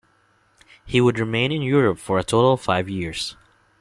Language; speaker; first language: English; non-native, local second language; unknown